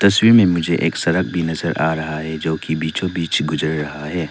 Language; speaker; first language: Hindi; non-native, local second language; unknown